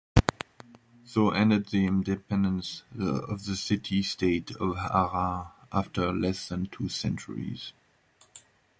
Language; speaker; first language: English; non-native, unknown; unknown